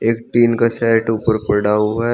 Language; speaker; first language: Hindi; native; Hindi